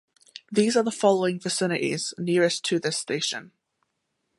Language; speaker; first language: English; native; English